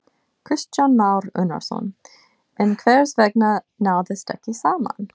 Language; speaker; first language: Icelandic; non-native, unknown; English